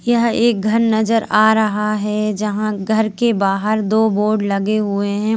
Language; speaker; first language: Hindi; native; Hindi